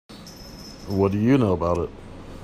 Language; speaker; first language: English; native; English